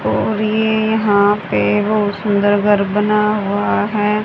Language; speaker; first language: Hindi; native; Hindi